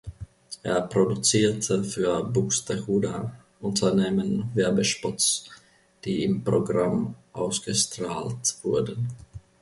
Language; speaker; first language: German; non-native, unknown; Finnish